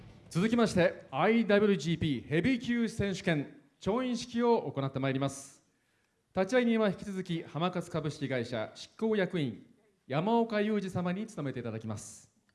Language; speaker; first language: Japanese; native; Japanese